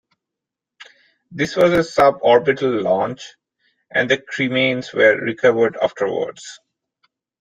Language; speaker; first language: English; non-native, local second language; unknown